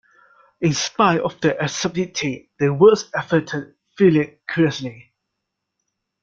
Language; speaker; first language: English; non-native, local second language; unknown